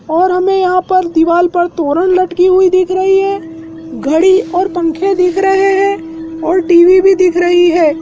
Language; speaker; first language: Hindi; native; Hindi